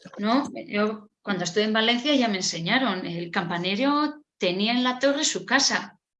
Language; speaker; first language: Spanish; non-native, local second language; Basque